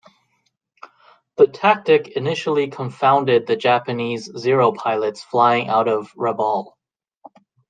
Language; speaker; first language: English; native; English